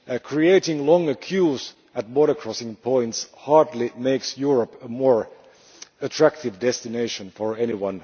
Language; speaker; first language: English; non-native, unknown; Finnish